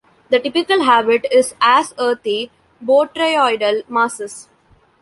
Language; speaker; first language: English; non-native, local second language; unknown